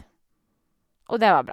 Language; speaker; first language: Norwegian; non-native, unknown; Serbian